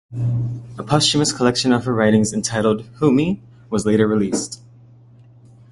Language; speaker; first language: English; native; English